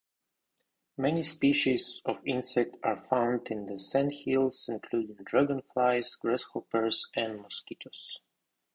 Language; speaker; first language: English; non-native, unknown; Russian